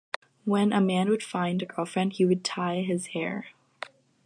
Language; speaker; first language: English; native; English